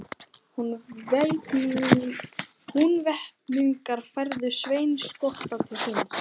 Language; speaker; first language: Icelandic; native; Icelandic